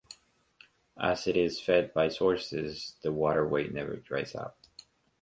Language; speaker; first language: English; native; English